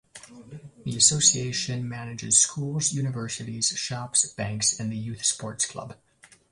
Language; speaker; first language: English; native; English